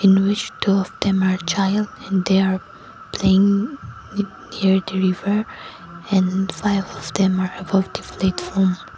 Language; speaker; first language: English; non-native, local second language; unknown